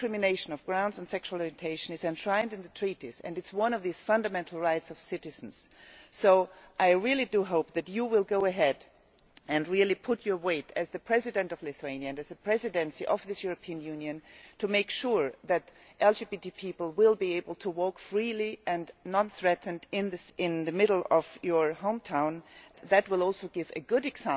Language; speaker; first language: English; non-native, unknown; German